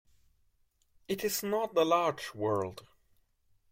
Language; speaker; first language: English; non-native, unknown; German